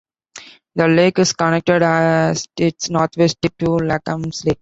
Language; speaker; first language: English; non-native, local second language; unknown